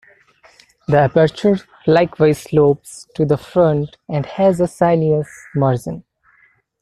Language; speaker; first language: English; non-native, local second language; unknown